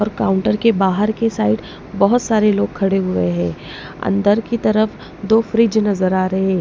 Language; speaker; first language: Hindi; non-native, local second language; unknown